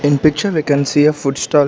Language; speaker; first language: English; non-native, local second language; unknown